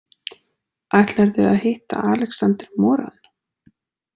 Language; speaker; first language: Icelandic; native; Icelandic